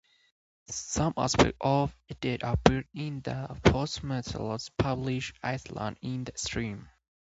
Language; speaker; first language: English; native; English